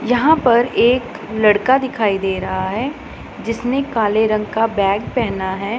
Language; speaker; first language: Hindi; non-native, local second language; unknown